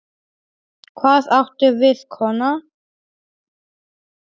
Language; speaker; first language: Icelandic; non-native, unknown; Polish